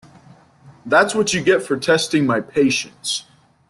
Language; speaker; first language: English; native; English